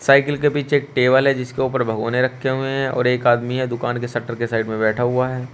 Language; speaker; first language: Hindi; native; Hindi